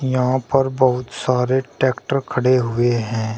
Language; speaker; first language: Hindi; native; Hindi